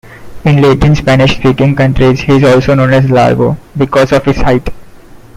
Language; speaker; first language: English; non-native, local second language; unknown